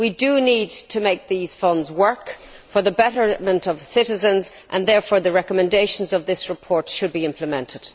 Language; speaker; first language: English; native; English